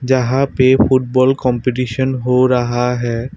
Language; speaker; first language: Hindi; non-native, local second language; Assamese